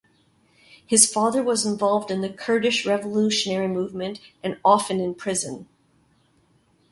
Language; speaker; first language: English; native; English